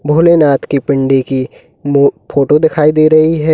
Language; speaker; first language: Hindi; native; Hindi